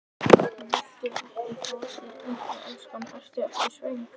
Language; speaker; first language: Icelandic; native; Icelandic